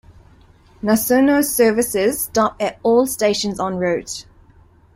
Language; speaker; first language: English; native; English